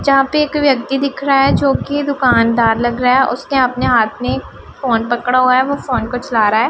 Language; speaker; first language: Hindi; non-native, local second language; Punjabi